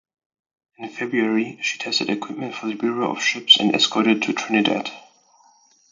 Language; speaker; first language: English; non-native, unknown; German